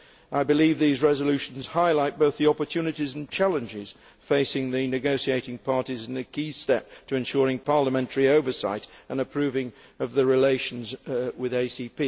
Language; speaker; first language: English; native; English